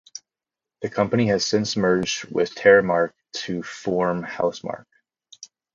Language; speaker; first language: English; native; English